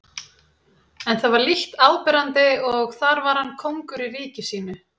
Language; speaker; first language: Icelandic; native; Icelandic